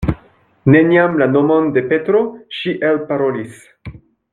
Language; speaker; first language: Esperanto; non-native, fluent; French